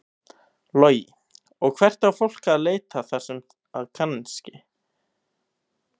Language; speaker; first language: Icelandic; native; Icelandic